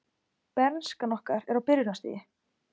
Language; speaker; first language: Icelandic; native; Icelandic